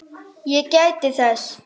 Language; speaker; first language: Icelandic; native; Icelandic